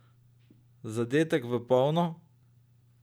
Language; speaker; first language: Slovenian; native; Slovenian